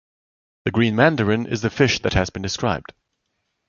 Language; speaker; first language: English; non-native, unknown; German